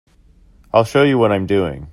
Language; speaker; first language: English; native; English